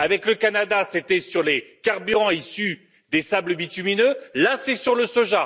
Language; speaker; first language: French; native; French